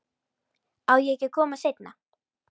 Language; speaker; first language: Icelandic; native; Icelandic